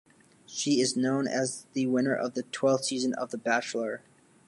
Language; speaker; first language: English; native; English